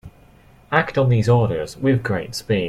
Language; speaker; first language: English; native; English